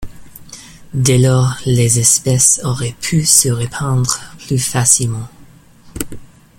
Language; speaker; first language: French; non-native, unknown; English